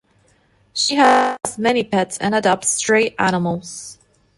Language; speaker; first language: English; non-native, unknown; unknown